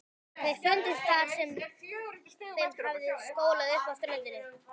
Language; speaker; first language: Icelandic; native; Icelandic